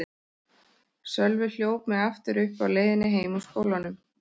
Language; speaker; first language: Icelandic; native; Icelandic